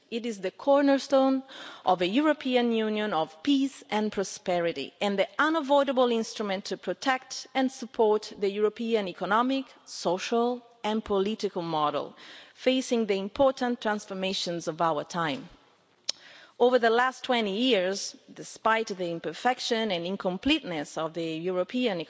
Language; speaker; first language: English; non-native, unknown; Italian